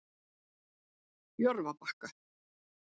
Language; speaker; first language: Icelandic; native; Icelandic